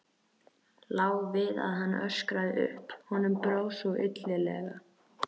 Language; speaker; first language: Icelandic; native; Icelandic